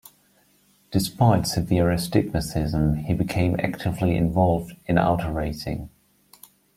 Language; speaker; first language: English; non-native, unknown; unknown